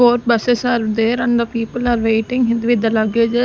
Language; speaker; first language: English; non-native, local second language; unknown